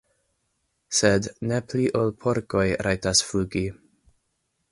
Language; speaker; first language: Esperanto; non-native, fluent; English